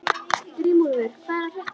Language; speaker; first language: Icelandic; native; Icelandic